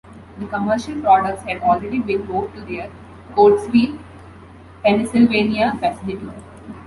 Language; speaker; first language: English; non-native, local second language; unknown